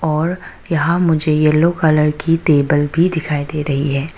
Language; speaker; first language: Hindi; non-native, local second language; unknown